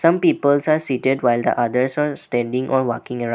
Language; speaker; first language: English; non-native, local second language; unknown